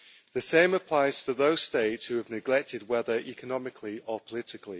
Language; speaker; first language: English; native; English